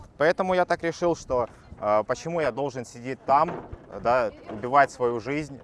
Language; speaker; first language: Russian; native; Russian